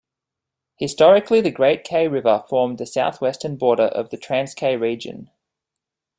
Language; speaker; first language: English; native; English